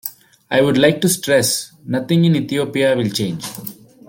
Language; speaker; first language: English; non-native, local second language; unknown